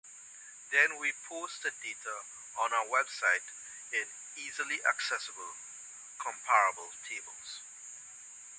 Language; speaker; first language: English; native; English